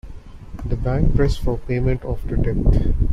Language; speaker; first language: English; non-native, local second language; Tamil